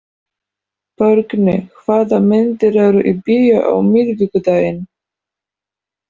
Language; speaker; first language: Icelandic; non-native, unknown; Polish